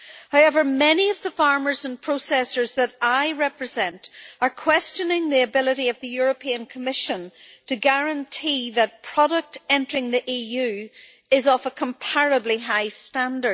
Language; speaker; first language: English; native; English